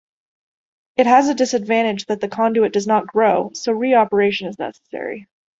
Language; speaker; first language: English; native; English